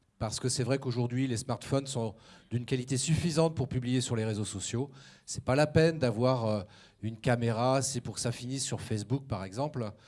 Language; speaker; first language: French; native; French